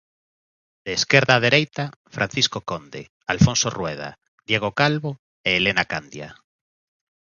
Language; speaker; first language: Galician; native; Galician